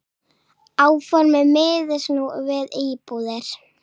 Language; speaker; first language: Icelandic; native; Icelandic